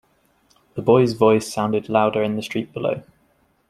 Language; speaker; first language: English; native; English